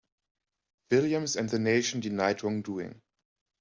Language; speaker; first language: English; non-native, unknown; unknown